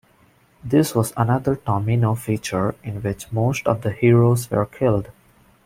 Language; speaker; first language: English; non-native, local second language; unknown